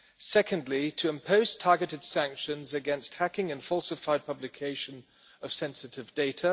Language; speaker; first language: English; non-native, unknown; German